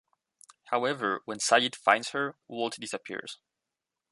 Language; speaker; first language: English; non-native, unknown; French